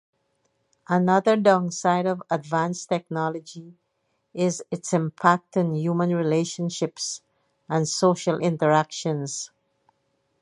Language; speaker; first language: English; native; English